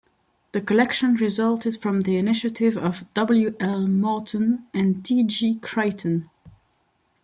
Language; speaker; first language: English; non-native, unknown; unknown